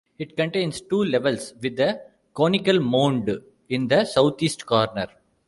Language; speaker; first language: English; non-native, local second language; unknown